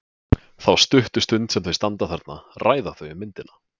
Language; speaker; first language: Icelandic; native; Icelandic